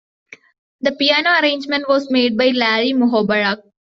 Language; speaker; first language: English; non-native, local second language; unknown